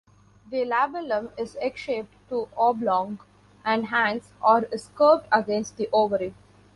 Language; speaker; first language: English; non-native, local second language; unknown